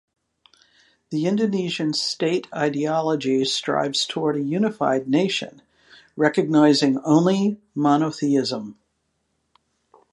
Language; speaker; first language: English; native; English